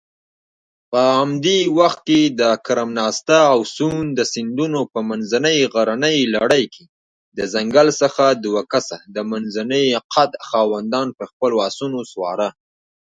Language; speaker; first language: English; non-native, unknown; Pashto